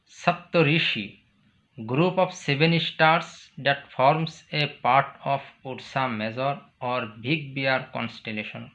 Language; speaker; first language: English; non-native, local second language; Assamese